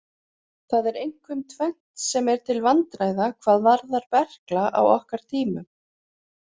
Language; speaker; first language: Icelandic; native; Icelandic